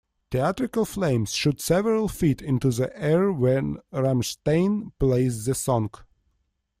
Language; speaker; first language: English; non-native, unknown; Russian